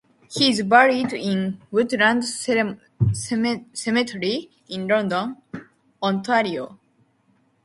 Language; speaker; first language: English; non-native, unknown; Japanese